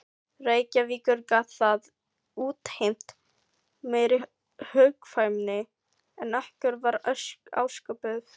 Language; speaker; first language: Icelandic; non-native, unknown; Filipino